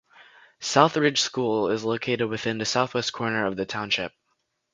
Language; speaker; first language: English; native; English